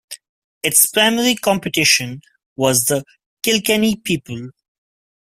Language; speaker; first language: English; non-native, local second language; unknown